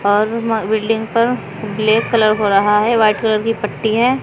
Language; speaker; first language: Hindi; native; Hindi